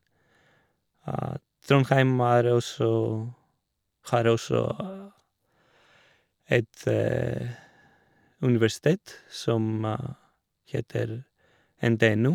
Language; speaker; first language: Norwegian; non-native, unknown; Greek